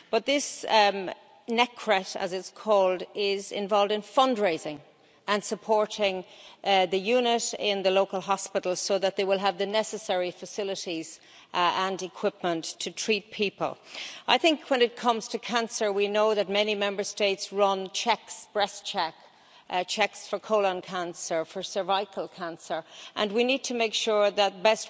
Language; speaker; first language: English; native; English